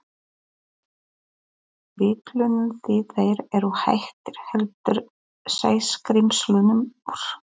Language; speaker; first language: Icelandic; non-native, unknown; Polish